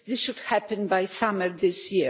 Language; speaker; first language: English; non-native, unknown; Polish